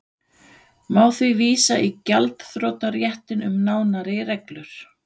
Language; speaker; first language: Icelandic; non-native, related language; Danish